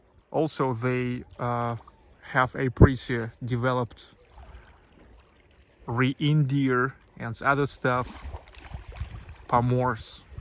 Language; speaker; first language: English; non-native, fluent; Russian